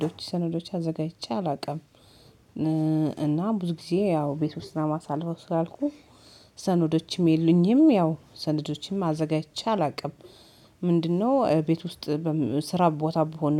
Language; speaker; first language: Amharic; native; Amharic